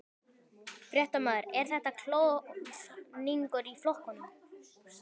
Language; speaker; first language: Icelandic; native; Icelandic